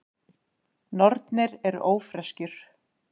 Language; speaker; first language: Icelandic; native; Icelandic